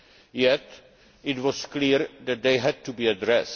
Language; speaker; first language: English; non-native, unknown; Czech